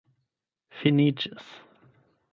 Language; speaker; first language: Esperanto; non-native, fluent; German